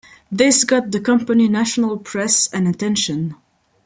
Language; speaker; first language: English; non-native, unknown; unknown